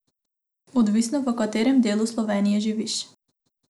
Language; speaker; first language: Slovenian; non-native, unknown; Macedonian